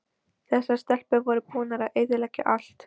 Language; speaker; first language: Icelandic; non-native, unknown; Polish